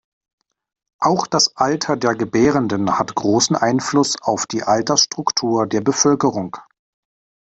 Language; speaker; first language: German; native; German